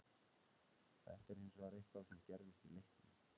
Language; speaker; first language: Icelandic; native; Icelandic